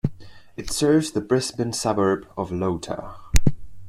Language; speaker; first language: English; non-native, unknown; Spanish